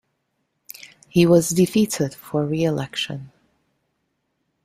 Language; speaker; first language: English; native; English